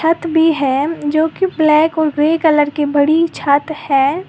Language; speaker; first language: Hindi; native; Hindi